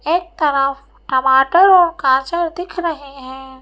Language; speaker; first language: Hindi; native; Hindi